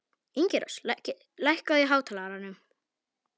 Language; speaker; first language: Icelandic; non-native, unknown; Polish